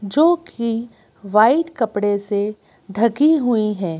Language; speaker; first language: Hindi; native; Hindi